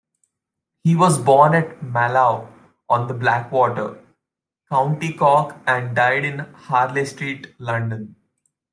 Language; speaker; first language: English; non-native, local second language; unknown